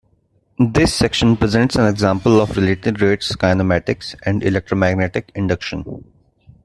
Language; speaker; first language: English; non-native, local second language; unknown